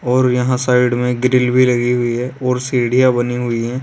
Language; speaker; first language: Hindi; native; Hindi